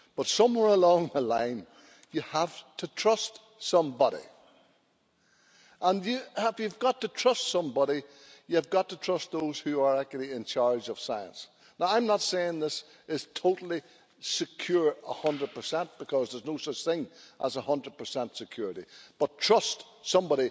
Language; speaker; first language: English; native; English